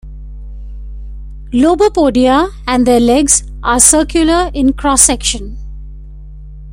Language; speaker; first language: English; non-native, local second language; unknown